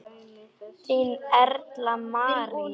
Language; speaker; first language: Icelandic; non-native, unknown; Polish